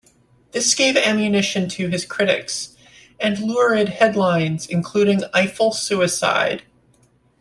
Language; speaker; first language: English; native; English